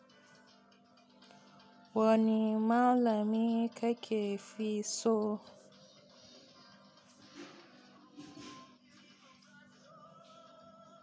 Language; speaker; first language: Hausa; native; Hausa